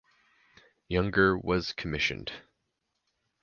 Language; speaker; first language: English; native; English